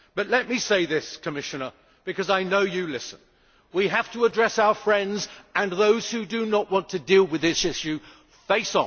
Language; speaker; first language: English; native; English